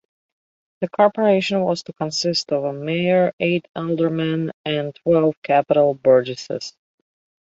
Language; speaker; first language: English; native; English